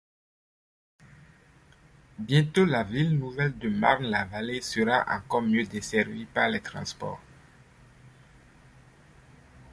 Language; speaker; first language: French; non-native, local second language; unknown